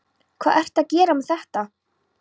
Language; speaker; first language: Icelandic; non-native, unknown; Polish